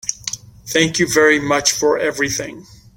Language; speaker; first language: English; native; English